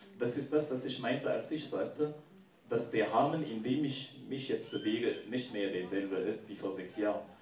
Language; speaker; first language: German; non-native, fluent; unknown